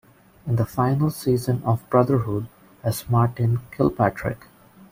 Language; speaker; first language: English; non-native, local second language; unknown